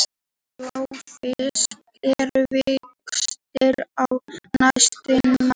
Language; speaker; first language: Icelandic; native; Icelandic